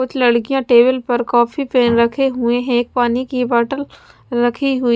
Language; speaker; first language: Hindi; non-native, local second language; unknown